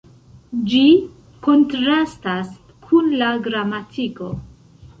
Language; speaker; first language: Esperanto; non-native, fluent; Central Kurdish